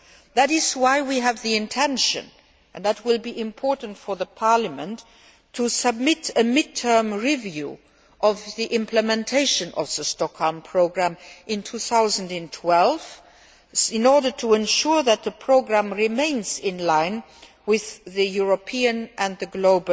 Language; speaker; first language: English; non-native, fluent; Luxembourgish